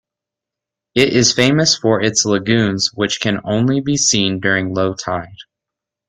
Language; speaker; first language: English; native; English